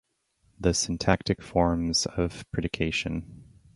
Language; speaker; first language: English; native; English